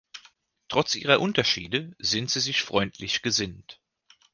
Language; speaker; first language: German; native; German